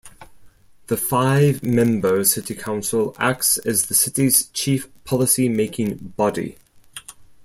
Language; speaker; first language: English; non-native, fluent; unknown